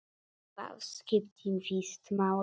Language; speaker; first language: Icelandic; non-native, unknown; Polish